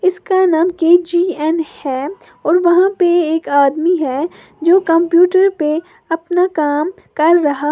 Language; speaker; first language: Hindi; native; Hindi